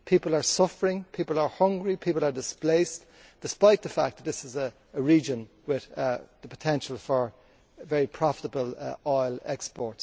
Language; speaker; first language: English; native; English